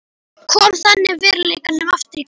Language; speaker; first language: Icelandic; non-native, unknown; Polish